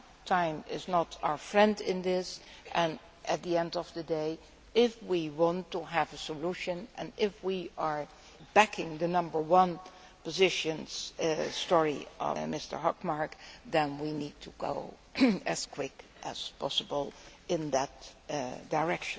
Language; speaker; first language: English; non-native, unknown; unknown